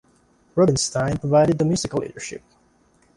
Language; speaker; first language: English; non-native, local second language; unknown